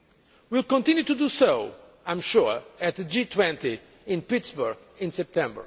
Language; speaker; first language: English; non-native, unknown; Portuguese